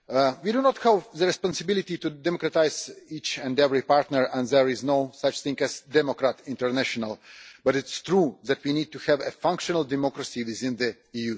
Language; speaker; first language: English; non-native, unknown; Russian